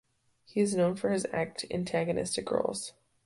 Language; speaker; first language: English; native; English